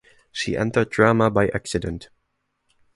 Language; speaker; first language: English; non-native, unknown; German